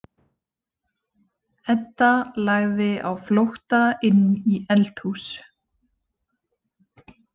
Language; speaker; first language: Icelandic; native; Icelandic